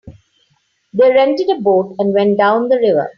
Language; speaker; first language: English; non-native, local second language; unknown